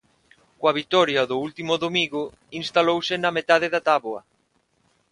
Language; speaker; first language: Galician; non-native, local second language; Spanish